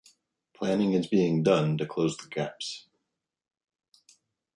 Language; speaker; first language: English; native; English